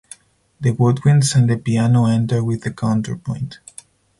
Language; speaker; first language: English; non-native, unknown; Spanish